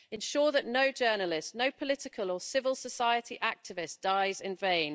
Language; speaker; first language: English; native; English